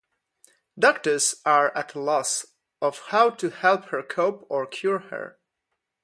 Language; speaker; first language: English; non-native, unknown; Polish